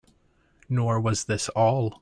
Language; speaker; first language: English; native; English